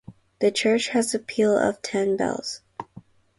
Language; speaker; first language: English; non-native, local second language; Filipino